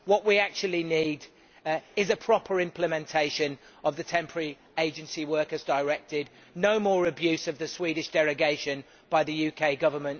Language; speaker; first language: English; native; English